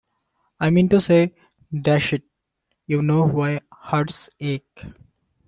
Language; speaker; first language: English; non-native, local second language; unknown